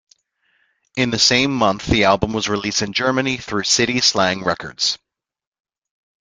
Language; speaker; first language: English; native; English